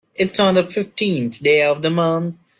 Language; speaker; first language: English; non-native, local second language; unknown